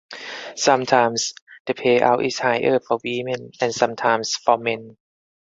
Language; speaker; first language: English; non-native, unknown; Thai